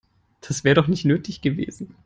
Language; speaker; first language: English; non-native, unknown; German